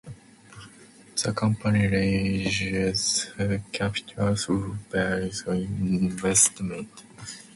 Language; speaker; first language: English; non-native, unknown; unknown